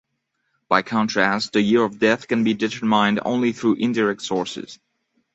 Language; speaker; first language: English; non-native, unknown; French